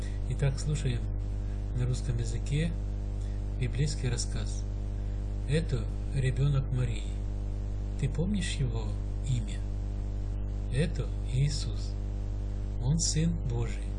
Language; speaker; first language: Russian; native; Russian